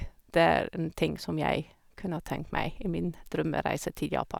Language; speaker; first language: Norwegian; non-native, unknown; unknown